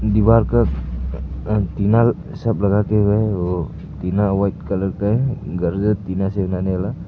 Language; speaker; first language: Hindi; early bilingual, other home language; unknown